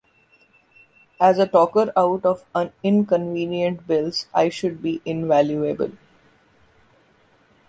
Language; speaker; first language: English; non-native, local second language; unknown